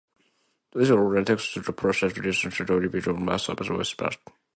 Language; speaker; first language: English; non-native, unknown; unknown